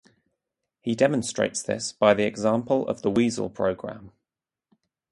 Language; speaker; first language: English; native; English